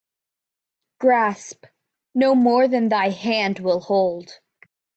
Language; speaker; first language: English; native; English